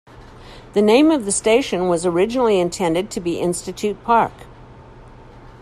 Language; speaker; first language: English; native; English